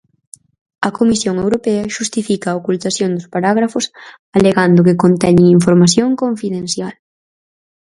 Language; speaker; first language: Galician; native; Galician